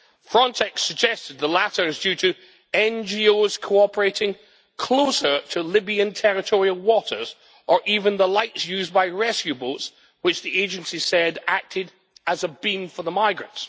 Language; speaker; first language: English; native; English